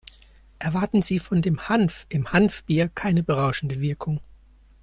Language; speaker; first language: German; native; German